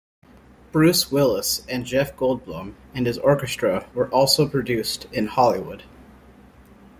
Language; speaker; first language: English; native; English